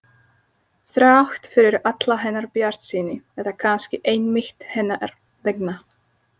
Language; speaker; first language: Icelandic; non-native, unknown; Slovak